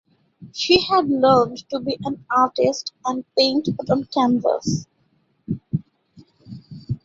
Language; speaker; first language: English; non-native, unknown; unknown